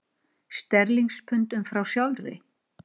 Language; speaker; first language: Icelandic; native; Icelandic